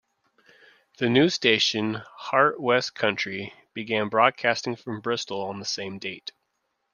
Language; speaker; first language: English; native; English